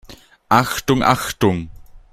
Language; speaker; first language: German; native; German